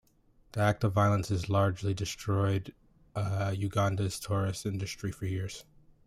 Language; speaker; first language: English; native; English